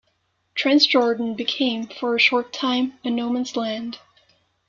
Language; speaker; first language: English; non-native, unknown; French